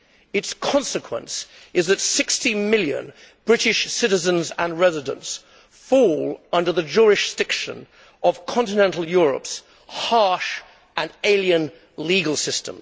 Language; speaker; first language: English; native; English